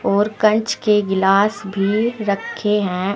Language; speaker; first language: Hindi; native; Hindi